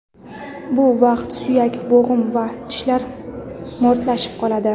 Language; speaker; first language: Uzbek; non-native, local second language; Kara-Kalpak